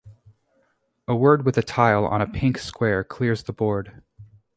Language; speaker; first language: English; native; English